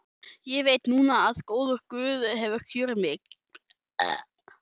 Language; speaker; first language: Icelandic; non-native, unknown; German